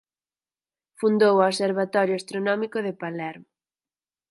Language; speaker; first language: Galician; native; Galician